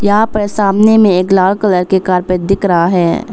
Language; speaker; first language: Hindi; non-native, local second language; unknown